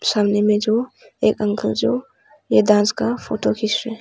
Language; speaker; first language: Hindi; non-native, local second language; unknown